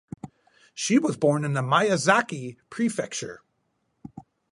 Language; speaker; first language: English; native; English